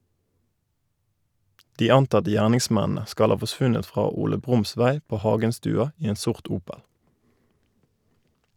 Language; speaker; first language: Norwegian; native; Norwegian